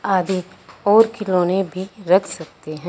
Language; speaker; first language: Hindi; non-native, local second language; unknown